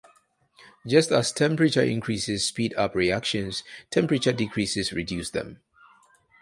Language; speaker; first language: English; non-native, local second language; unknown